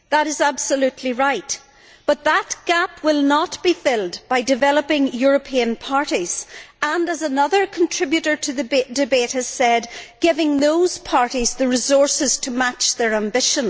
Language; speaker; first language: English; native; English